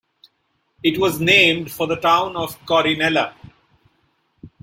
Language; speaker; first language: English; non-native, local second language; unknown